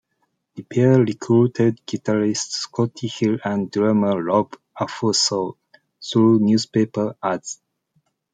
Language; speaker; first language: English; non-native, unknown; Japanese